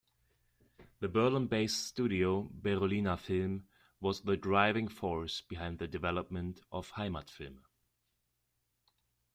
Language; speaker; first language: English; non-native, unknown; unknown